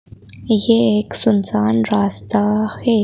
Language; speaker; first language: Hindi; native; Hindi